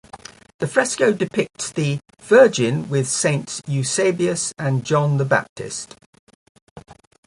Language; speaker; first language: English; native; English